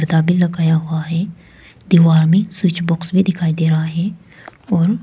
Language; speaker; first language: Hindi; non-native, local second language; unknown